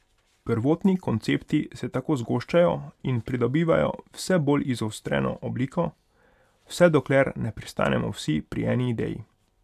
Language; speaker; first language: Slovenian; non-native, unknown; Hungarian